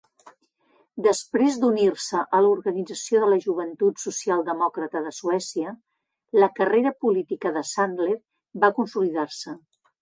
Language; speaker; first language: Catalan; native; Catalan